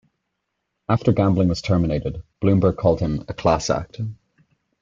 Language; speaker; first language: English; native; English